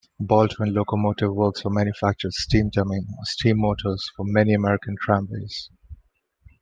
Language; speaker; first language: English; non-native, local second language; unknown